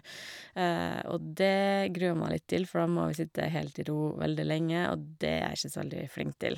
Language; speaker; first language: Norwegian; native; Norwegian